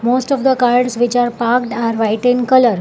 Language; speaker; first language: English; non-native, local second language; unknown